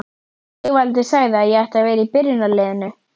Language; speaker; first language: Icelandic; native; Icelandic